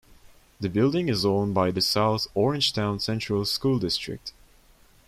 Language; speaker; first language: English; non-native, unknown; Turkish